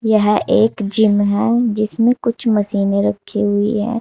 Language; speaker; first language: Hindi; native; Hindi